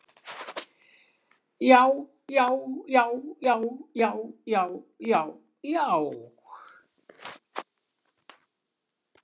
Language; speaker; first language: Icelandic; native; Icelandic